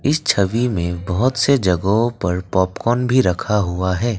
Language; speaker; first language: Hindi; non-native, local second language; Assamese